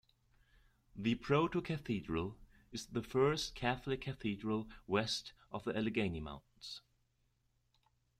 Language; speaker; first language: English; non-native, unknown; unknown